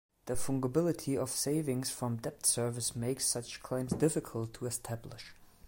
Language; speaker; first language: English; non-native, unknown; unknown